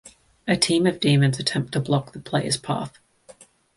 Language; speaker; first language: English; native; English